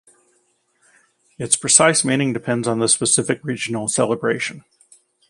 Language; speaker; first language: English; native; English